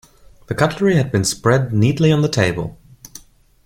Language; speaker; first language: English; non-native, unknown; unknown